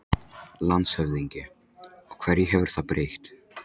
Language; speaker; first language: Icelandic; non-native, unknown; Polish